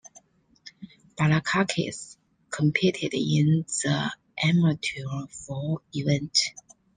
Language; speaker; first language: English; non-native, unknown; Chinese